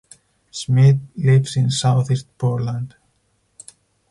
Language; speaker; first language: English; non-native, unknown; Spanish